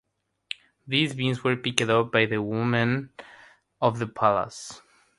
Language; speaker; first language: English; non-native, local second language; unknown